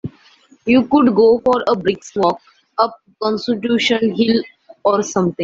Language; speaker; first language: English; native; English